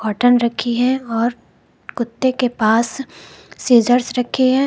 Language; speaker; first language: Hindi; native; Hindi